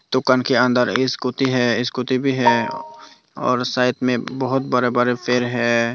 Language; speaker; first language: Hindi; non-native, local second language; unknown